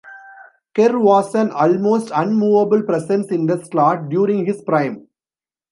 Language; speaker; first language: English; non-native, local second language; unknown